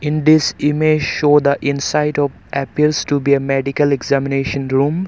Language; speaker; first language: English; non-native, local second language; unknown